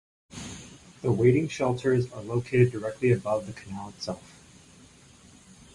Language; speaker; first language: English; native; English